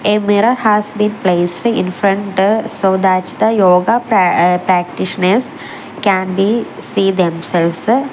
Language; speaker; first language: English; non-native, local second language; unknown